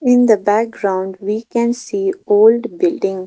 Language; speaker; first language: English; non-native, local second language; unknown